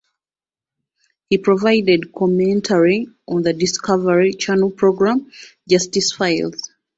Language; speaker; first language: English; non-native, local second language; Ganda